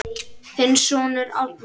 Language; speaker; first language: Icelandic; native; Icelandic